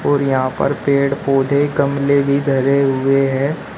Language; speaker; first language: Hindi; native; Hindi